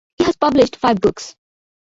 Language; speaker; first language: English; non-native, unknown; Bangla